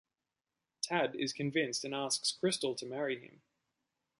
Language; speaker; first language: English; native; English